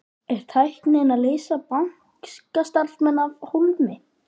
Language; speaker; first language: Icelandic; native; Icelandic